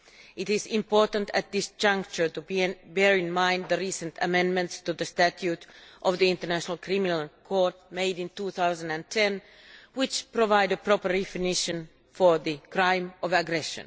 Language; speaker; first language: English; non-native, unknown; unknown